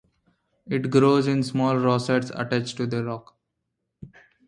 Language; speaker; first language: English; non-native, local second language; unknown